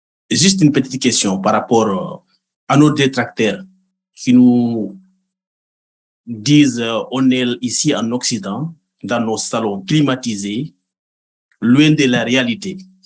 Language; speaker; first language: French; non-native, local second language; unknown